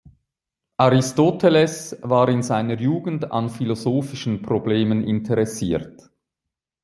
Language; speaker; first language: German; native; German